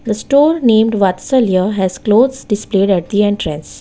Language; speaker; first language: English; non-native, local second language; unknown